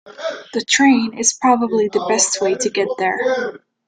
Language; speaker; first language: English; native; English